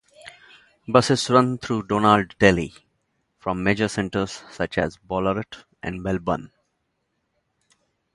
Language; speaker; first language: English; non-native, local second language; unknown